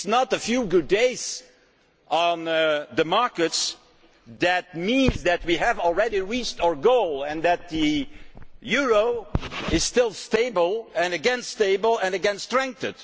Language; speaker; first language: English; non-native, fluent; Dutch